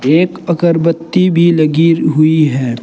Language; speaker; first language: Hindi; native; Hindi